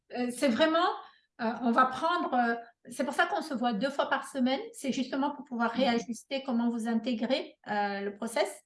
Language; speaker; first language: French; non-native, local second language; Malagasy